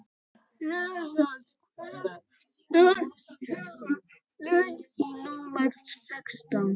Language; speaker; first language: Icelandic; native; Icelandic